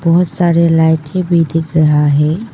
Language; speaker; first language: Hindi; non-native, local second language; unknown